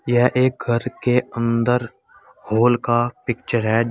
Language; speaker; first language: Hindi; native; Hindi